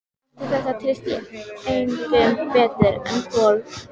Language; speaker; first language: Icelandic; native; Icelandic